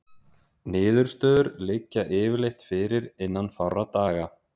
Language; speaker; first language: Icelandic; native; Icelandic